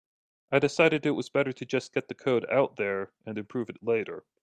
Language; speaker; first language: English; native; English